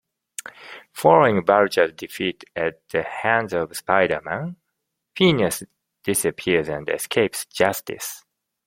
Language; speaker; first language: English; non-native, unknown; Japanese